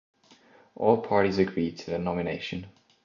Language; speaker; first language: English; non-native, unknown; Estonian